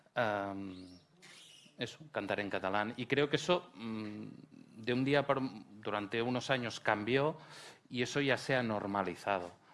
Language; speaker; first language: Spanish; non-native, local second language; Catalan